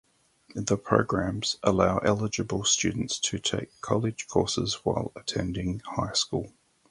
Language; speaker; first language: English; native; English